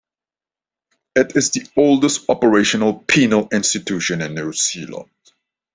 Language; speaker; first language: English; non-native, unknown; Dutch